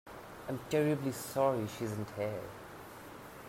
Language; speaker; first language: English; non-native, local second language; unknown